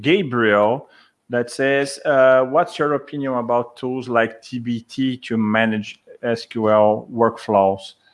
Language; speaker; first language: English; non-native, fluent; Portuguese